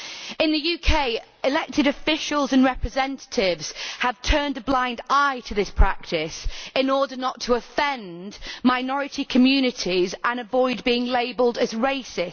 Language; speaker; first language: English; native; English